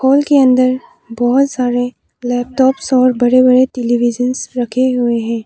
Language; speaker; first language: Hindi; non-native, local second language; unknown